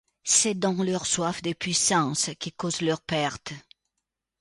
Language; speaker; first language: French; non-native, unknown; Italian